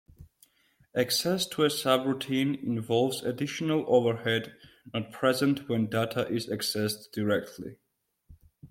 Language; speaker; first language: English; non-native, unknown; Georgian